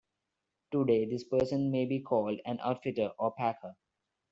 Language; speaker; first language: English; non-native, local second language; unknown